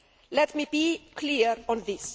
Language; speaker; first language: English; non-native, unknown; Greek